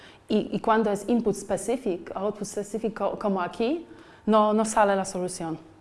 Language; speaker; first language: Spanish; non-native, fluent; Polish